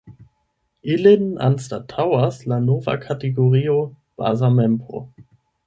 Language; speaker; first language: Esperanto; non-native, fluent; German